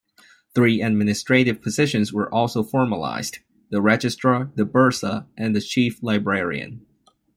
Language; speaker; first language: English; non-native, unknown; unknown